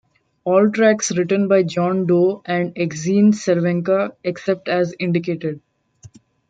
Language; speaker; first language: English; non-native, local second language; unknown